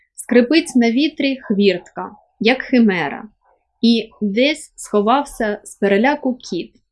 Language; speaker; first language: Ukrainian; native; Ukrainian